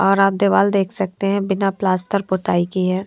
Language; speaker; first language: Hindi; non-native, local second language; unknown